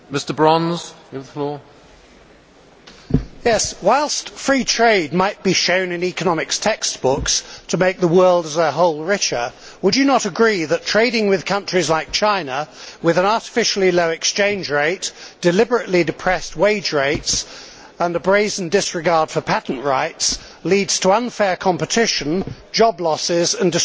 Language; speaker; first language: English; native; English